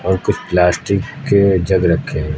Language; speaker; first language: Hindi; native; Hindi